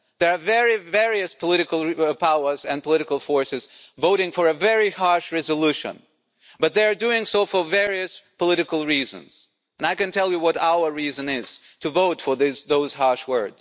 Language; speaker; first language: English; non-native, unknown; German